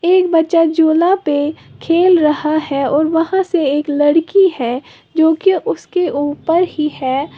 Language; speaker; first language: Hindi; native; Hindi